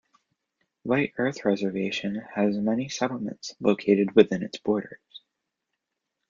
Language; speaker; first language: English; native; English